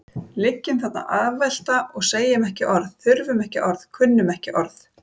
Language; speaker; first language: Icelandic; native; Icelandic